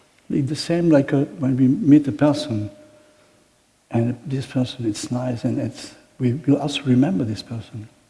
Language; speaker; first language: English; non-native, fluent; Catalan